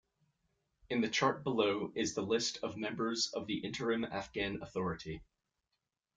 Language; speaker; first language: English; native; English